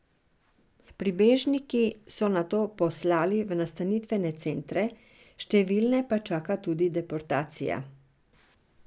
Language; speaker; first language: Slovenian; non-native, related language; Serbian